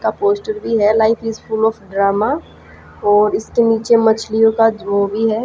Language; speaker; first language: Hindi; native; Hindi